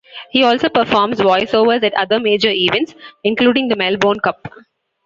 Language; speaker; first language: English; non-native, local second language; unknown